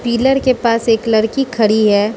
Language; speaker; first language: Hindi; non-native, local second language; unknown